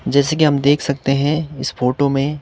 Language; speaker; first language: Hindi; non-native, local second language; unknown